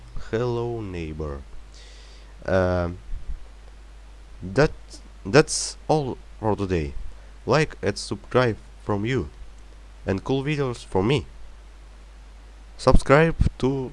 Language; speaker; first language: English; non-native, learner; Russian